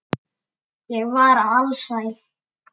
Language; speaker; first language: Icelandic; native; Icelandic